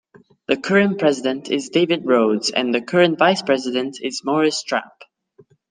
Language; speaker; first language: English; non-native, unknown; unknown